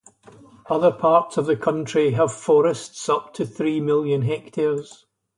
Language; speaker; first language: English; native; English